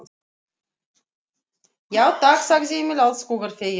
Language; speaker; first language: Icelandic; non-native, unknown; Russian